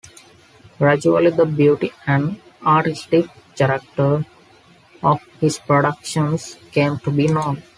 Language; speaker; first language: English; non-native, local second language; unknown